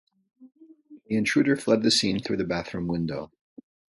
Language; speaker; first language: English; native; English